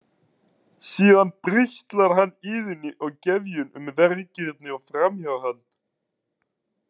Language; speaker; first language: Icelandic; native; Icelandic